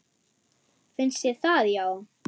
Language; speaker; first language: Icelandic; non-native, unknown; German